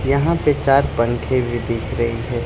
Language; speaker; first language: Hindi; non-native, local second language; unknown